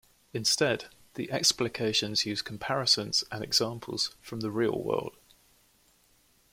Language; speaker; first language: English; native; English